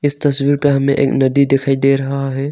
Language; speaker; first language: Hindi; non-native, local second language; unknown